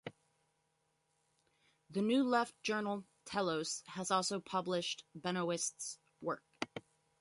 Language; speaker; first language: English; native; English